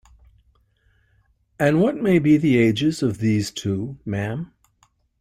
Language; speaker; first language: English; native; English